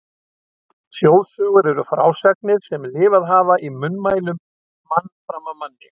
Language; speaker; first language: Icelandic; native; Icelandic